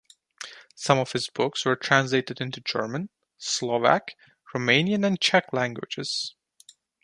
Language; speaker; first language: English; non-native, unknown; Turkish